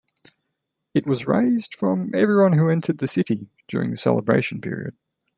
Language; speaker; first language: English; native; English